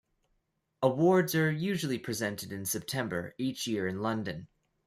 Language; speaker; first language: English; native; English